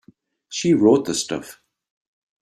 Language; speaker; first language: English; native; English